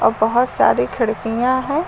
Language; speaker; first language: Hindi; native; Hindi